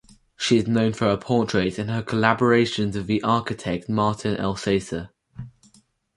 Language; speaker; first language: English; native; English